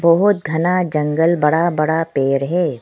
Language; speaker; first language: Hindi; non-native, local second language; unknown